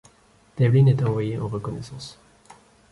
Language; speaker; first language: French; native; French